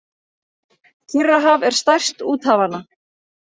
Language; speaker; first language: Icelandic; native; Icelandic